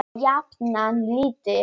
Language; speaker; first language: Icelandic; non-native, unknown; Polish